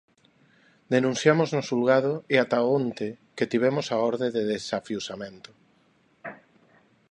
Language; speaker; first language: Galician; non-native, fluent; Spanish